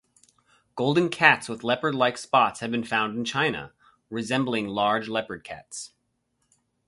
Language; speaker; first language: English; native; English